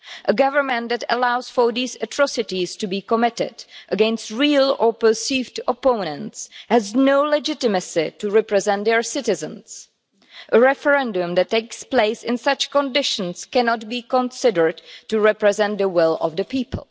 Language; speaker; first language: English; non-native, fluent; Czech